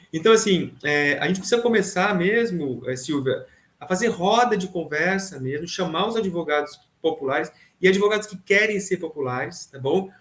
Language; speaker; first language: Portuguese; native; Portuguese